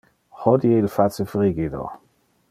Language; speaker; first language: Interlingua; non-native, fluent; Dutch